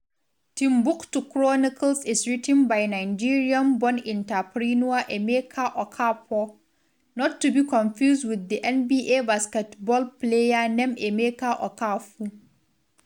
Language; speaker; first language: English; non-native, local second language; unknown